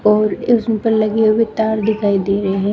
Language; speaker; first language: Hindi; native; Hindi